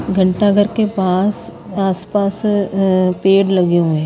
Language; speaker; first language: Hindi; native; Hindi